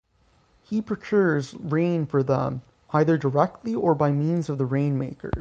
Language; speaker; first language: English; native; English